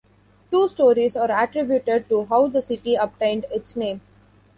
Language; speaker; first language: English; non-native, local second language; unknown